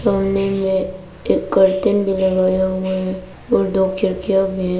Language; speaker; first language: Hindi; non-native, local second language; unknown